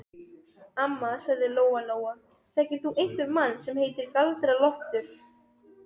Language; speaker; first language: Icelandic; non-native, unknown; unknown